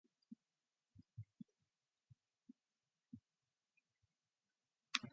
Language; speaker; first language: English; non-native, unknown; Mongolian